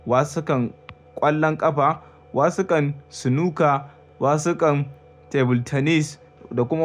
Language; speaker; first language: Hausa; native; Hausa